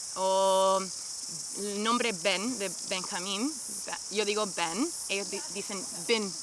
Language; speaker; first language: Spanish; non-native, fluent; English